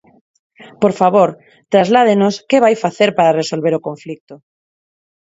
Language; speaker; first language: Galician; non-native, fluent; Spanish